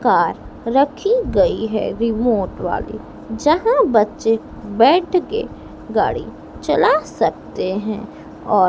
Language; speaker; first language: Hindi; native; Hindi